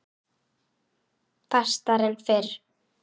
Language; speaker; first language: Icelandic; native; Icelandic